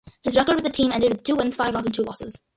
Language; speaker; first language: English; early bilingual, other home language; Malayalam